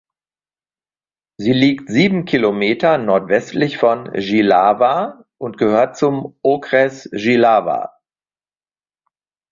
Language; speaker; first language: German; native; German